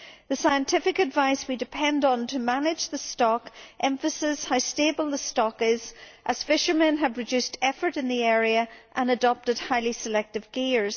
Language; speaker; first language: English; native; English